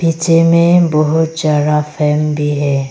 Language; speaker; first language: Hindi; early bilingual, other home language; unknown